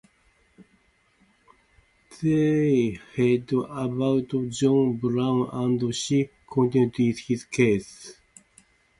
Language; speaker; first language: English; non-native, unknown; Japanese